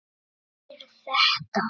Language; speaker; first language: Icelandic; native; Icelandic